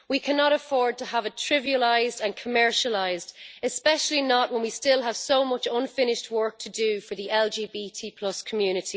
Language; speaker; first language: English; native; English